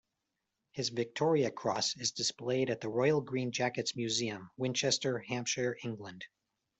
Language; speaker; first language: English; native; English